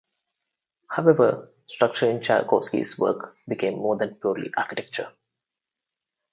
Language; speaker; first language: English; non-native, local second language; Telugu